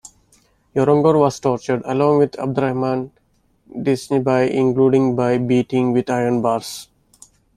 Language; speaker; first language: English; non-native, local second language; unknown